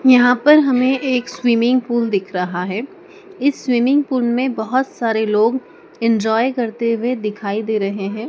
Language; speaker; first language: Hindi; native; Hindi